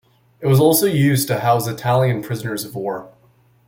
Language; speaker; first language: English; native; English